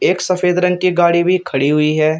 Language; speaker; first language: Hindi; native; Hindi